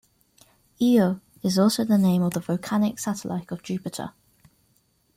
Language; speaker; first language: English; native; English